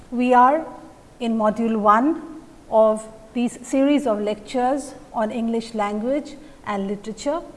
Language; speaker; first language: English; non-native, local second language; Assamese